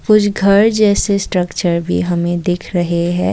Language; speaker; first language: Hindi; non-native, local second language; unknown